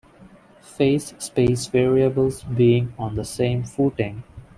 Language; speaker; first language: English; non-native, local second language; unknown